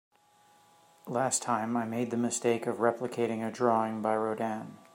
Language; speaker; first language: English; native; English